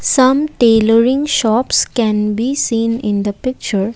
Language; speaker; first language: English; non-native, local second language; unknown